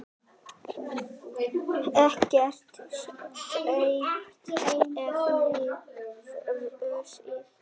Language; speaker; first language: Icelandic; native; Icelandic